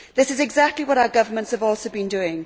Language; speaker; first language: English; native; English